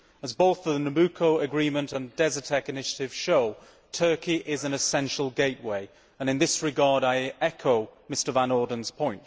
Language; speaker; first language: English; native; English